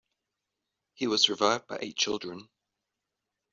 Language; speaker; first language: English; native; English